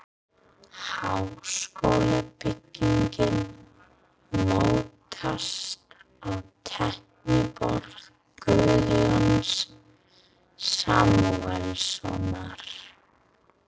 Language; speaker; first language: Icelandic; non-native, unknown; English